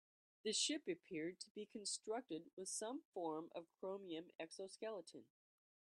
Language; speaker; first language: English; native; English